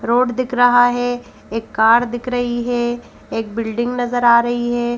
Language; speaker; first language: Hindi; native; Hindi